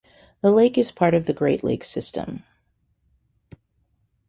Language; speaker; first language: English; native; English